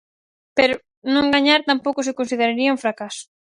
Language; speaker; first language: Galician; native; Galician